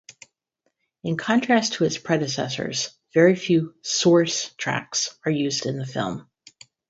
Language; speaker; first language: English; native; English